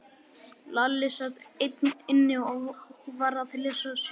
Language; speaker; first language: Icelandic; native; Icelandic